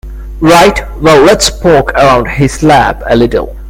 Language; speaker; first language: English; non-native, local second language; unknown